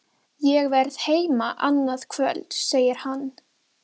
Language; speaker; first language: Icelandic; native; Icelandic